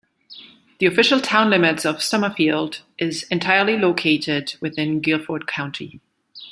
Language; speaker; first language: English; non-native, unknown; German